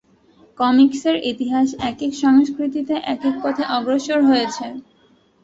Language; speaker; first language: Bangla; native; Bangla